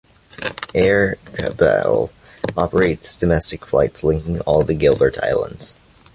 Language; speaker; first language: English; native; English